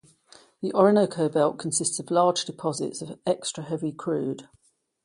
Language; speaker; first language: English; native; English